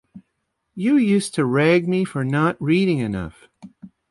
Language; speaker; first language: English; native; English